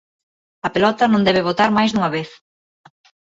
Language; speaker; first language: Galician; non-native, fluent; Spanish